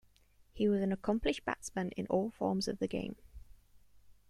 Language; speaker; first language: English; native; English